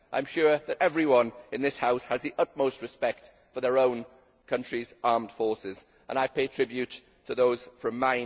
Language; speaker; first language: English; native; English